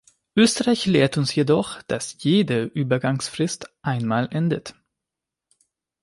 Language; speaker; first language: German; non-native, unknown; Hungarian